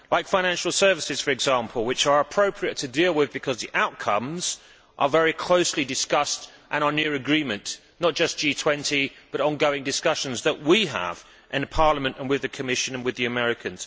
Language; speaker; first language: English; native; English